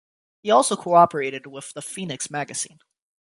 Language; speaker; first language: English; native; English